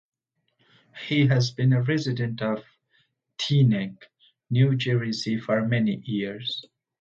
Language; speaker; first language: English; non-native, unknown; Pashto